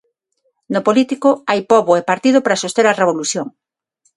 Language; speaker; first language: Galician; non-native, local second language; Spanish